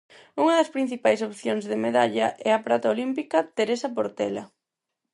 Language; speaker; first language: Galician; non-native, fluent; Spanish